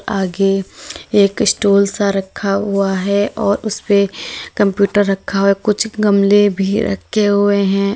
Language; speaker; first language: Hindi; native; Hindi